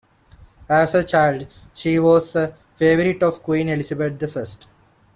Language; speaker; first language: English; non-native, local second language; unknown